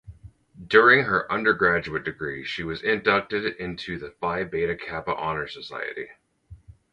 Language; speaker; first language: English; native; English